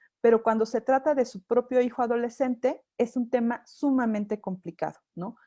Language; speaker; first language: Spanish; native; Spanish